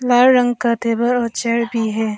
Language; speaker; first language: Hindi; non-native, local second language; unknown